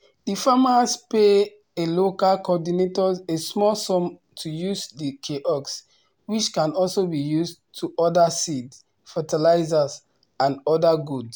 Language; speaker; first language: English; non-native, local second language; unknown